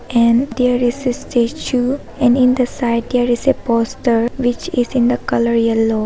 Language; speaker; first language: English; non-native, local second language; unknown